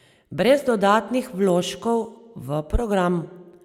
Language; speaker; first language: Slovenian; native; Slovenian